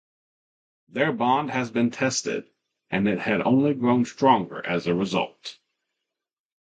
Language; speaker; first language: English; native; English